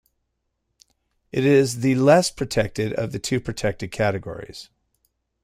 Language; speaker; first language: English; native; English